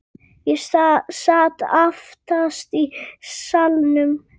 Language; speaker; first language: Icelandic; native; Icelandic